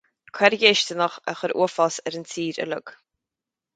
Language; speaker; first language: Irish; native; Irish